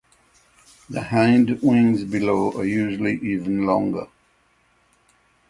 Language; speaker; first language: English; native; English